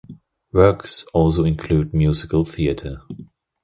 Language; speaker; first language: English; non-native, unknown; German